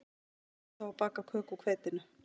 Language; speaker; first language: Icelandic; native; Icelandic